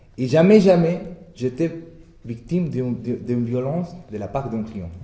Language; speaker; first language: French; non-native, fluent; Spanish